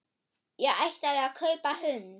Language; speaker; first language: Icelandic; non-native, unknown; German